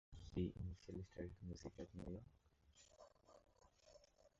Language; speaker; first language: English; non-native, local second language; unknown